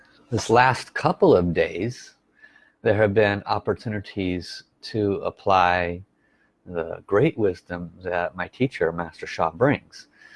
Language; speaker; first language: English; native; English